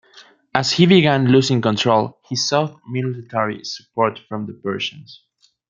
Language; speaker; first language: English; non-native, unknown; Spanish